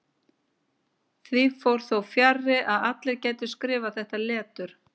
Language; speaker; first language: Icelandic; native; Icelandic